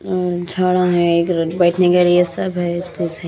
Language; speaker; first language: Hindi; native; Hindi